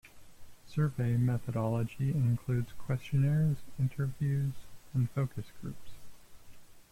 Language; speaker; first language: English; native; English